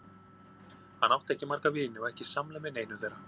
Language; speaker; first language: Icelandic; native; Icelandic